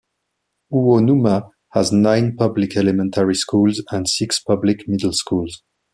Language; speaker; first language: English; non-native, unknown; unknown